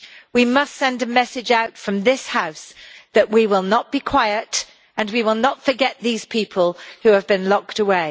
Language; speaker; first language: English; native; English